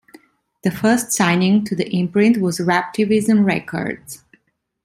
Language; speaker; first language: English; non-native, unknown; Italian